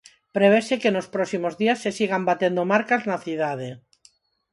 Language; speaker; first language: Galician; non-native, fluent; Spanish